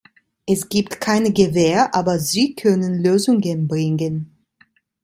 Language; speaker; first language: German; non-native, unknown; Italian